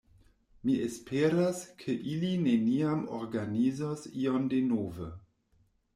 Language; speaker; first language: Esperanto; non-native, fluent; German